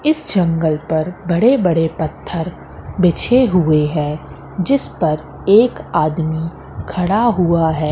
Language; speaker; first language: Hindi; native; Hindi